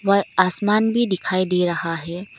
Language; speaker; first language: Hindi; non-native, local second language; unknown